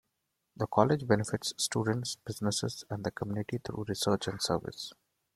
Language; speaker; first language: English; non-native, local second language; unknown